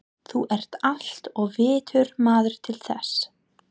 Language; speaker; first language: Icelandic; non-native, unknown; English